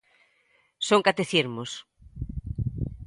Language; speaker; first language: Galician; native; Galician